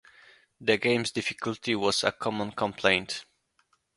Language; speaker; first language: English; non-native, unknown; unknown